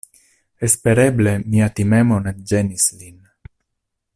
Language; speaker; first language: Esperanto; non-native, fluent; Italian